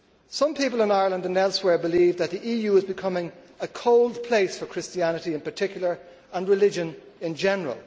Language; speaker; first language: English; native; English